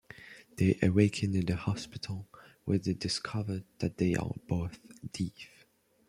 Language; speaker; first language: English; non-native, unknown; French